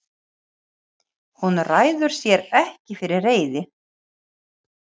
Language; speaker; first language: Icelandic; non-native, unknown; Ukrainian